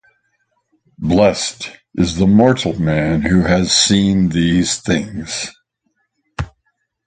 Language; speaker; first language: English; native; English